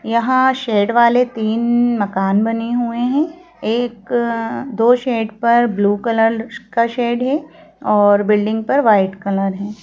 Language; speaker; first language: Hindi; native; Hindi